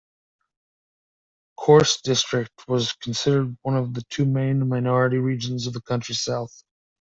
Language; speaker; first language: English; native; English